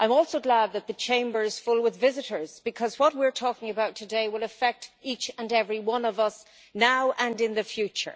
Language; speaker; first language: English; native; English